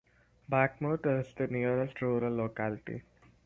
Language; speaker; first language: English; non-native, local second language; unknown